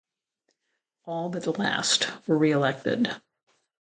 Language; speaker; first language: English; native; English